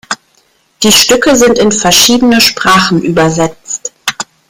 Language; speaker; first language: German; native; German